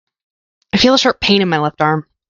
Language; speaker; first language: English; native; English